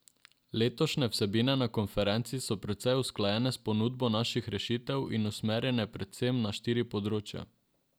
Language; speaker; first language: Slovenian; non-native, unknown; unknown